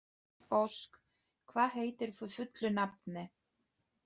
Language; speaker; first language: Icelandic; non-native, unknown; Polish